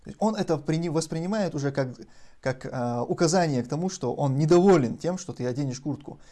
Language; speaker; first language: Russian; non-native, local second language; Chechen